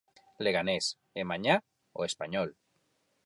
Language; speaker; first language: Galician; non-native, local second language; Spanish